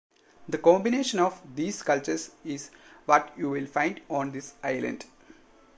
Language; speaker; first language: English; non-native, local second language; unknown